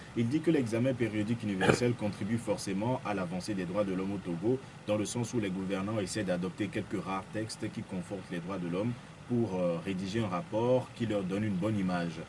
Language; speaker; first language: French; non-native, local second language; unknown